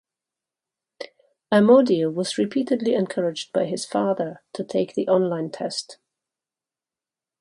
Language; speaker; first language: English; native; English